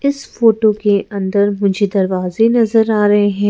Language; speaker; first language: Hindi; native; Hindi